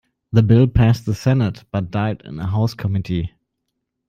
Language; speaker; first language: English; non-native, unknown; German